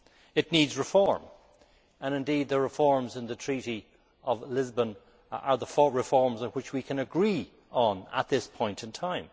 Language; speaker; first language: English; native; English